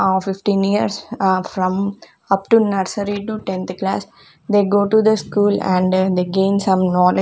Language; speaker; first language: English; non-native, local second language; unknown